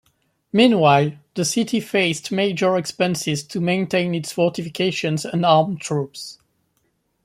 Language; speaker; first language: English; non-native, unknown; French